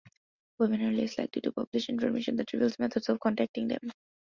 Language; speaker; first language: English; non-native, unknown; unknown